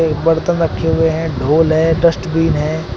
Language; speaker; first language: Hindi; native; Hindi